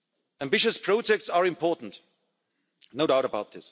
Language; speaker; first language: English; non-native, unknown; German